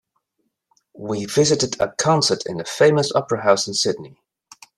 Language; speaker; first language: English; native; English